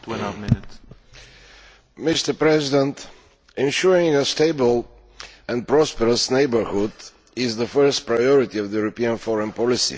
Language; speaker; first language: English; non-native, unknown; Bulgarian